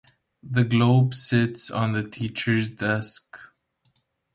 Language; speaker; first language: English; non-native, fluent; Romanian